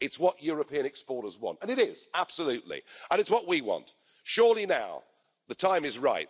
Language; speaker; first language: English; native; English